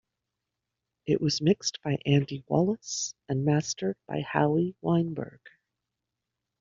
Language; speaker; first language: English; native; English